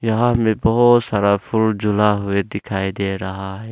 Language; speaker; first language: Hindi; early bilingual, other home language; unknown